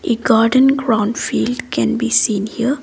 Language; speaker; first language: English; non-native, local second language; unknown